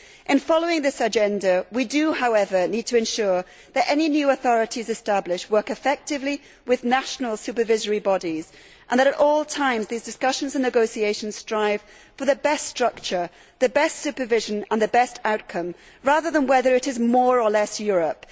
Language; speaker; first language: English; native; English